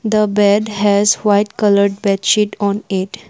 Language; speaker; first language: English; non-native, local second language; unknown